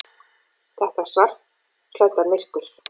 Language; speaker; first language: Icelandic; native; Icelandic